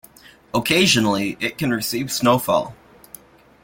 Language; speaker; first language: English; native; English